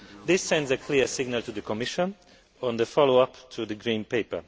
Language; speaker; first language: English; non-native, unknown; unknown